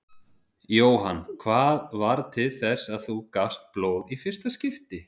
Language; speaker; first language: Icelandic; native; Icelandic